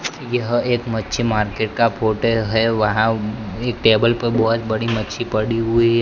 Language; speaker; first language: Hindi; non-native, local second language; Gujarati